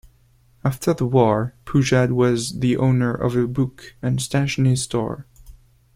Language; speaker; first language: English; non-native, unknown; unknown